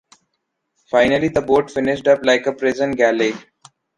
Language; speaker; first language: English; non-native, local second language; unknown